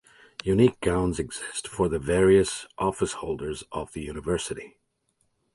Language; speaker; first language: English; native; English